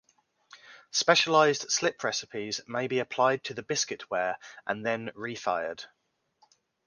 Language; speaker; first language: English; native; English